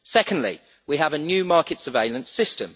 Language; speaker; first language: English; native; English